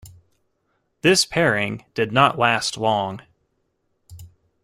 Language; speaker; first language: English; native; English